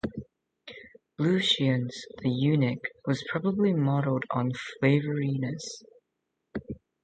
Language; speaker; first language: English; native; English